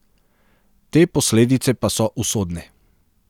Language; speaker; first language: Slovenian; non-native, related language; Serbian